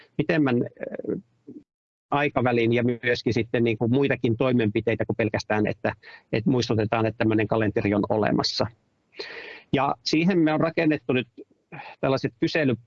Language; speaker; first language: Finnish; native; Finnish